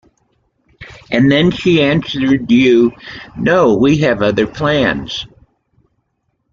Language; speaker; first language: English; native; English